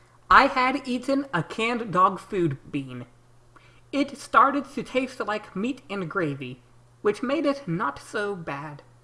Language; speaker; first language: English; native; English